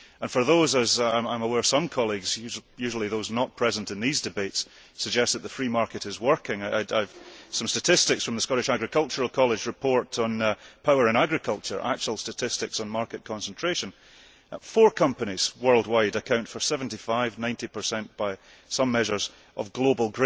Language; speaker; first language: English; early bilingual, heritage; English